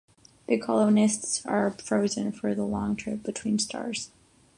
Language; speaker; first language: English; non-native, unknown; Catalan